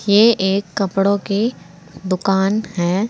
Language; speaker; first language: Hindi; native; Hindi